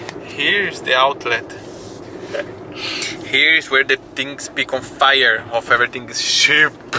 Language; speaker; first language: English; non-native, learner; Portuguese